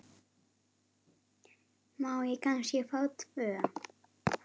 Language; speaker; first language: Icelandic; native; Icelandic